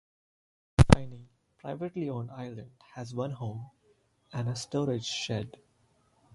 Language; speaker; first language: English; non-native, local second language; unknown